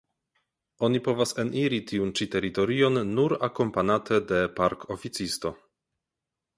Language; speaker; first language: Esperanto; non-native, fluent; Polish